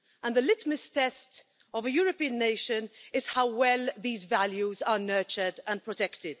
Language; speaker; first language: English; non-native, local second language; Maltese